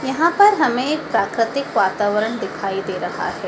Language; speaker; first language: Hindi; native; Hindi